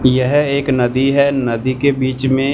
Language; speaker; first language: Hindi; non-native, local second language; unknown